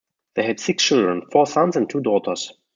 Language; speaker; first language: English; non-native, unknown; German